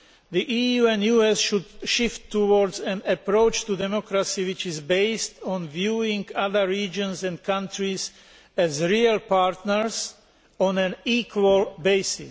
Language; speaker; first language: English; non-native, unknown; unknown